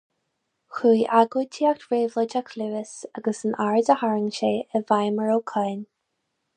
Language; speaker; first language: Irish; non-native, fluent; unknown